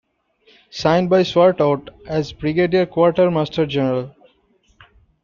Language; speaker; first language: English; non-native, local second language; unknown